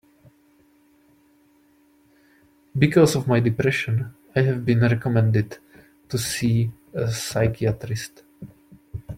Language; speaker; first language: English; native; English